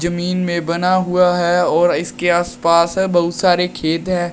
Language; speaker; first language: Hindi; native; Hindi